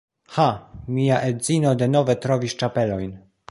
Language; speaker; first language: Esperanto; non-native, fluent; Polish